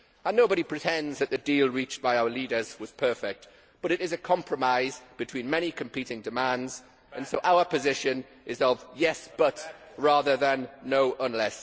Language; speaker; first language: English; native; English